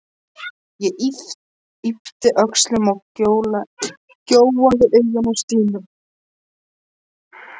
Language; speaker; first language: Icelandic; non-native, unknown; Polish